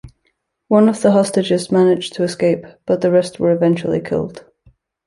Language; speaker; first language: English; native; English